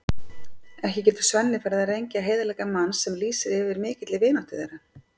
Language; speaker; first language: Icelandic; native; Icelandic